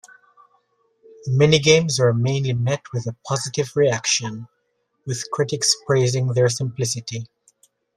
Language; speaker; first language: English; native; English